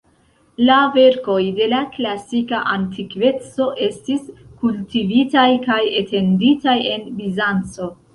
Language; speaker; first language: Esperanto; non-native, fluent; Central Kurdish